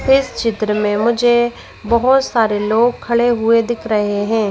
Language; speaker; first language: Hindi; native; Hindi